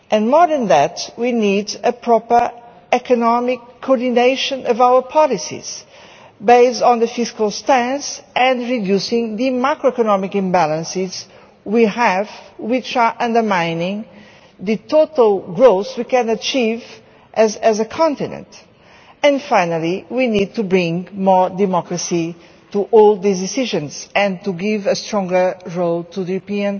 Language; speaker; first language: English; non-native, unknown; Portuguese